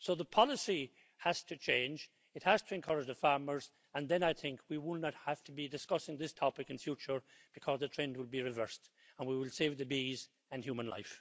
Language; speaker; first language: English; native; English